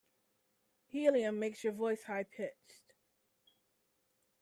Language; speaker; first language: English; native; English